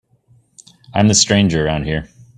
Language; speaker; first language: English; native; English